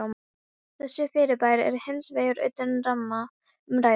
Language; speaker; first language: Icelandic; non-native, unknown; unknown